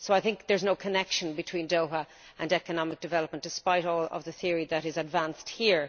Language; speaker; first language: English; native; English